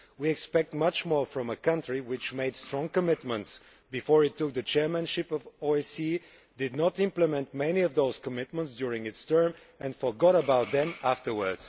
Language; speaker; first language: English; non-native, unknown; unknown